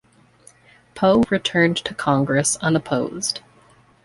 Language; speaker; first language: English; native; English